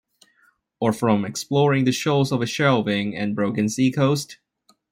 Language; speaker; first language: English; non-native, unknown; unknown